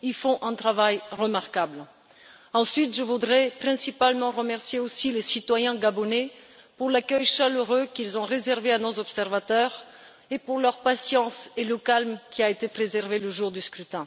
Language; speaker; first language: French; non-native, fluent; Bulgarian